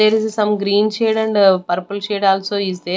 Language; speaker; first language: English; non-native, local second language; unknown